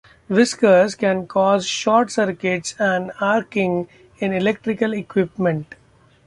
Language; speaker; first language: English; non-native, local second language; Marathi